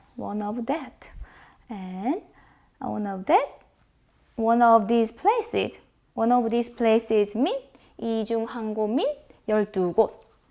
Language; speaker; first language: English; non-native, fluent; Korean